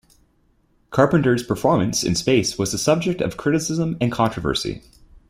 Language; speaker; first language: English; native; English